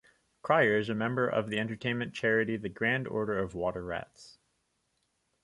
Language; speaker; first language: English; native; English